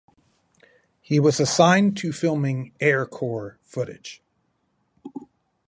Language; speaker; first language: English; native; English